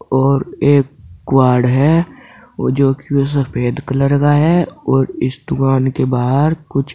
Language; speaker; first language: Hindi; native; Hindi